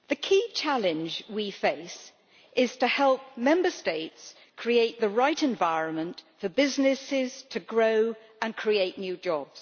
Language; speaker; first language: English; native; English